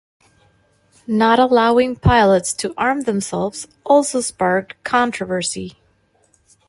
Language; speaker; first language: English; non-native, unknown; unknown